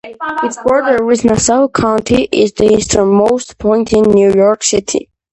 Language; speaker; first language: English; non-native, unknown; Georgian